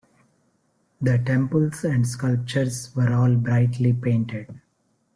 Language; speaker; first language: English; non-native, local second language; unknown